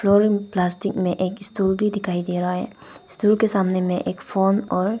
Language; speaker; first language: Hindi; non-native, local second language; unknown